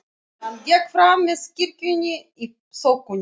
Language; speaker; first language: Icelandic; non-native, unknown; Russian